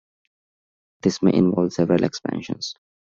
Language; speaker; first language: English; non-native, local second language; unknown